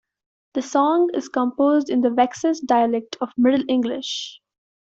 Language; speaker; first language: English; non-native, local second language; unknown